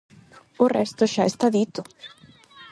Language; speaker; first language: Galician; non-native, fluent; Spanish